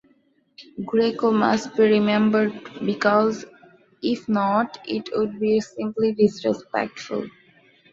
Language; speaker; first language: English; non-native, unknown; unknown